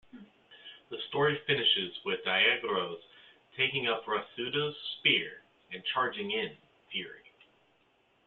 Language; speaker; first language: English; native; English